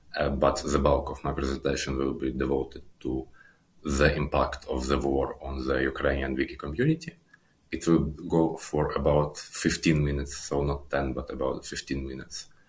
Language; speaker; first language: English; non-native, fluent; Ukrainian